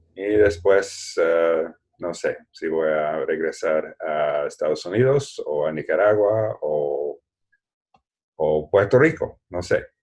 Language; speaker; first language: Spanish; non-native, fluent; English